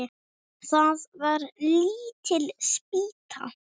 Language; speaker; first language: Icelandic; non-native, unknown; English